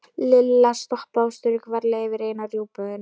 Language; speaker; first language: Icelandic; non-native, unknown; Polish